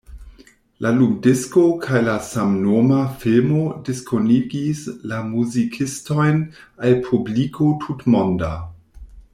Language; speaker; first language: Esperanto; non-native, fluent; German